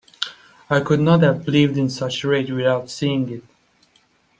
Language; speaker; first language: English; non-native, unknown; Persian